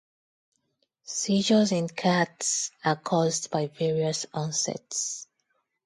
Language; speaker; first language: English; non-native, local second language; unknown